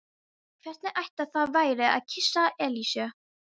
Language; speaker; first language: Icelandic; non-native, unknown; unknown